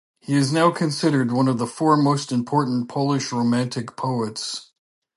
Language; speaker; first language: English; native; English